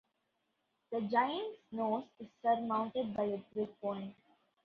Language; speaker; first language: English; non-native, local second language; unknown